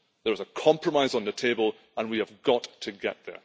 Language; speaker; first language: English; native; English